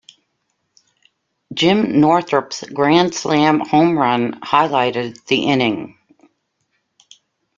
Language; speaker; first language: English; native; English